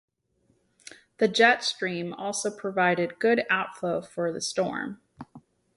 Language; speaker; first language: English; native; English